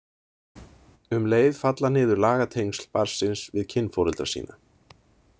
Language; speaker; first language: Icelandic; native; Icelandic